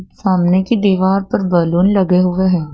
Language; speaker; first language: Hindi; native; Hindi